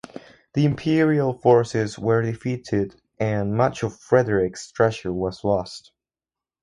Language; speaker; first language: English; non-native, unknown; Spanish